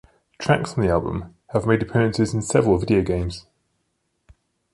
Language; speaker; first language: English; native; English